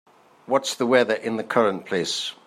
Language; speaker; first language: English; native; English